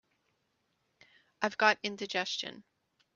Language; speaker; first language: English; native; English